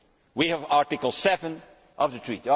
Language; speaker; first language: English; non-native, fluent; Dutch